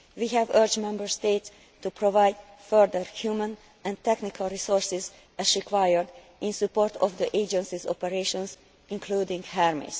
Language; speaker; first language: English; non-native, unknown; Hungarian